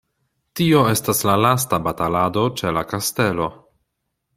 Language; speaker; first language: Esperanto; non-native, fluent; Polish